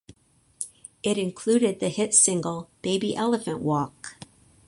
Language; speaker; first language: English; native; English